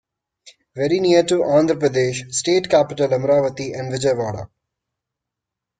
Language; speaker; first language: English; non-native, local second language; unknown